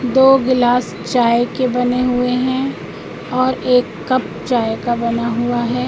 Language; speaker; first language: Hindi; native; Hindi